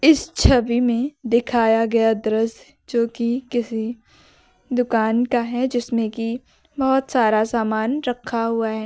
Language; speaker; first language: Hindi; native; Hindi